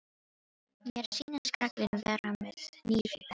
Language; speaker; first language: Icelandic; non-native, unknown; Filipino